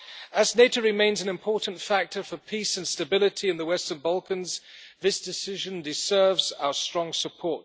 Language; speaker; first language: English; non-native, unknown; German